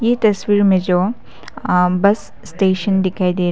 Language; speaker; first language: Hindi; non-native, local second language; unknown